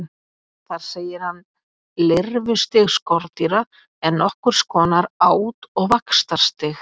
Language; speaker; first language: Icelandic; native; Icelandic